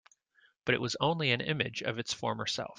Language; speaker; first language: English; native; English